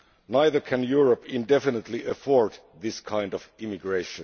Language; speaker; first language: English; non-native, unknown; Finnish